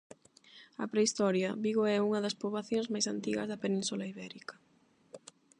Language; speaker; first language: Galician; non-native, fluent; Spanish